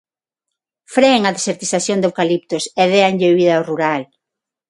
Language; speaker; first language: Galician; non-native, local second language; Spanish